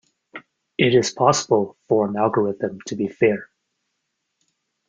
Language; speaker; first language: English; native; English